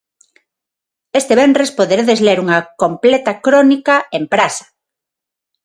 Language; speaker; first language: Galician; non-native, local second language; Spanish